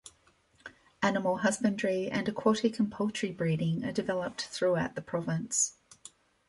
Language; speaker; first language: English; native; English